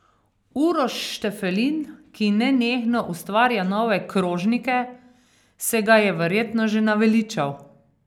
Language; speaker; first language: Slovenian; native; Slovenian